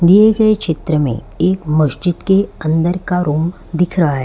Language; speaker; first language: Hindi; non-native, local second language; Gujarati